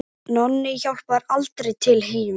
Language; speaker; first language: Icelandic; native; Icelandic